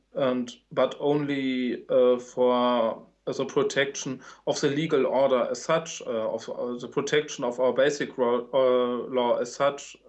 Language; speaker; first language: English; non-native, fluent; German